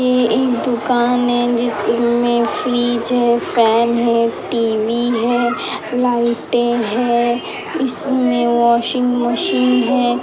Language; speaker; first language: Hindi; native; Hindi